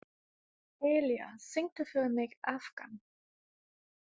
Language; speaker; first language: Icelandic; non-native, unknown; German